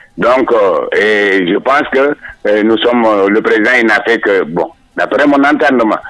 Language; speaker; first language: French; non-native, local second language; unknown